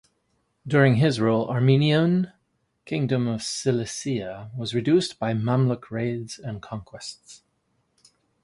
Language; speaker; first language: English; native; English